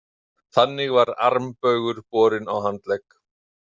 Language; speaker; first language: Icelandic; native; Icelandic